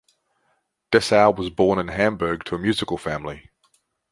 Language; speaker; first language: English; native; English